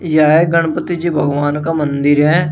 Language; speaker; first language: Hindi; native; Hindi